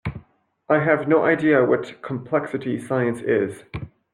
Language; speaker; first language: English; non-native, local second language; French